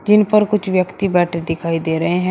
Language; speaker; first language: Hindi; native; Hindi